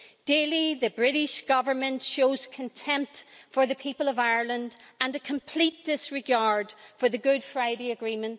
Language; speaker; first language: English; native; English